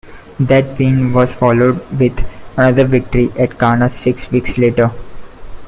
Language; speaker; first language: English; non-native, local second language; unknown